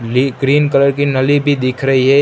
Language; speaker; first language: Hindi; non-native, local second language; Gujarati